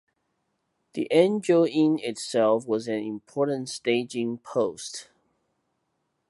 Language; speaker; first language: English; non-native, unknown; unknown